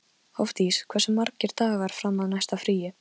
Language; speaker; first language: Icelandic; non-native, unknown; Polish